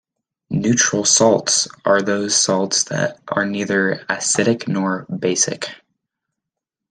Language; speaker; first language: English; native; English